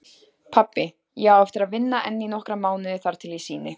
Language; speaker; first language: Icelandic; native; Icelandic